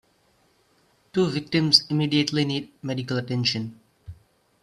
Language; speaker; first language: English; non-native, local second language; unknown